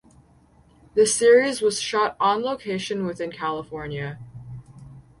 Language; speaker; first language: English; native; English